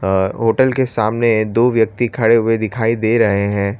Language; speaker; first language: Hindi; non-native, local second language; Gujarati